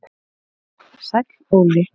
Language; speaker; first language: Icelandic; native; Icelandic